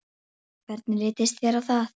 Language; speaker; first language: Icelandic; native; Icelandic